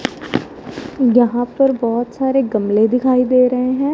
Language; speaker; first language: Hindi; non-native, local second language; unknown